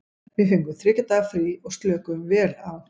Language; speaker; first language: Icelandic; native; Icelandic